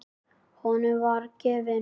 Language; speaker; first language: Icelandic; native; Icelandic